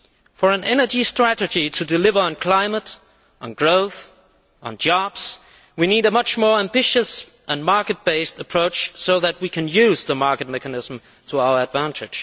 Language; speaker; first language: English; non-native, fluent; Danish